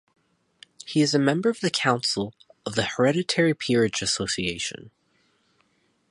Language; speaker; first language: English; native; English